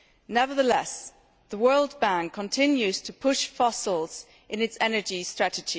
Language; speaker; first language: English; non-native, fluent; German